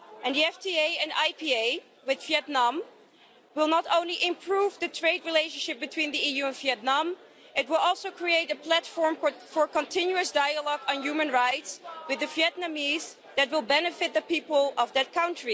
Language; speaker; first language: English; non-native, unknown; Dutch